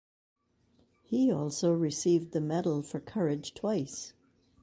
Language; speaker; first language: English; native; English